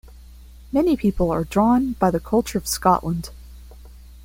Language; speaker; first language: English; non-native, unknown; Spanish